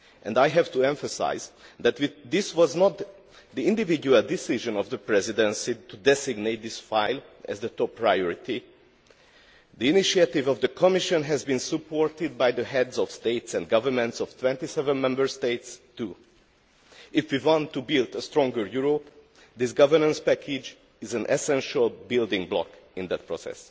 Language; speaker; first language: English; non-native, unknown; Hungarian